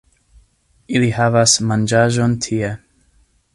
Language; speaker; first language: Esperanto; non-native, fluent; English